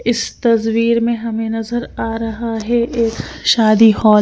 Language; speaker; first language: Hindi; non-native, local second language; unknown